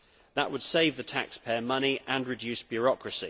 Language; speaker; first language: English; native; English